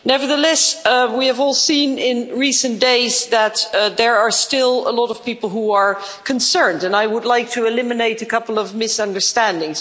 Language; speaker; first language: English; non-native, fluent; Dutch